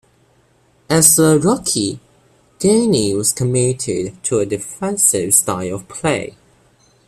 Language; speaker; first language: English; non-native, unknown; Chinese